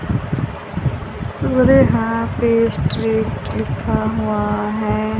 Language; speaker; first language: Hindi; native; Hindi